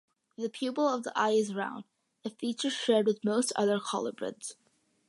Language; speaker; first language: English; early bilingual, other home language; Malayalam